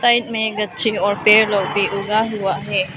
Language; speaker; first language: Hindi; non-native, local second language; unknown